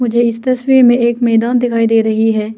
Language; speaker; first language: Hindi; non-native, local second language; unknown